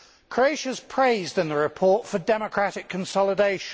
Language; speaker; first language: English; native; English